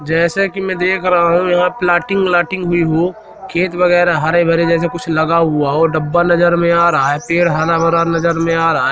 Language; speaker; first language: Hindi; native; Hindi